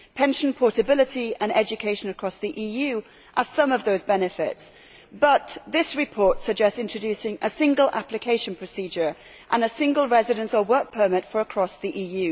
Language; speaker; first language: English; native; English